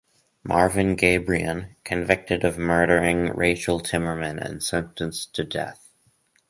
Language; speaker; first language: English; native; English